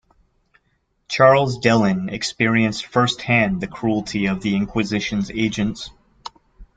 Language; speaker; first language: English; native; English